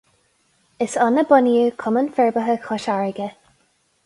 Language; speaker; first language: Irish; non-native, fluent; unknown